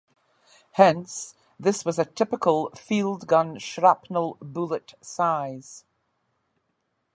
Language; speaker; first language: English; native; English